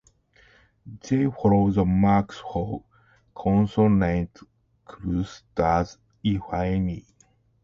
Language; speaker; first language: English; non-native, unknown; Japanese